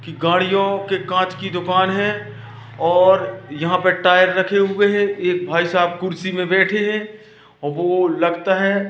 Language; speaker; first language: Hindi; native; Hindi